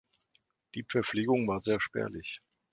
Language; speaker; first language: German; native; German